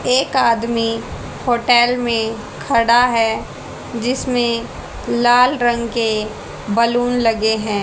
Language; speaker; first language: Hindi; native; Hindi